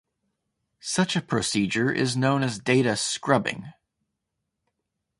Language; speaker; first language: English; native; English